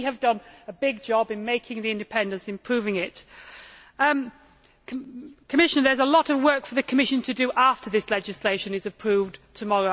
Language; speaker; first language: English; native; English